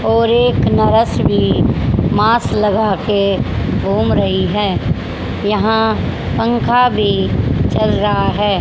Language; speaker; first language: Hindi; native; Hindi